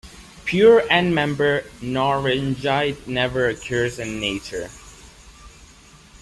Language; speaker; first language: English; non-native, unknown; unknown